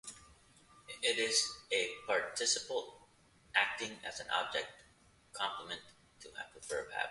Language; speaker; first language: English; native; English